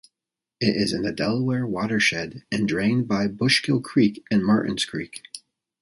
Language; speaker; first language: English; native; English